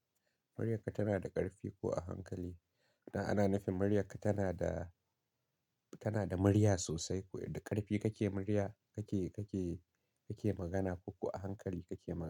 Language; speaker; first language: Hausa; native; Hausa